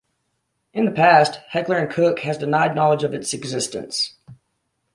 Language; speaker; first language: English; native; English